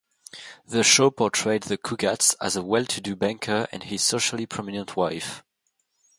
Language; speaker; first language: English; non-native, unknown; French